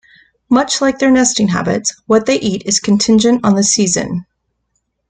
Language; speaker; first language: English; native; English